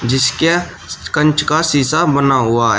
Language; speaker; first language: Hindi; native; Hindi